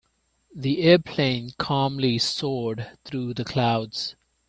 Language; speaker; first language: English; non-native, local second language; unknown